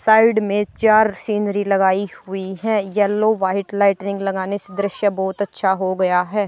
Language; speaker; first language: Hindi; native; Hindi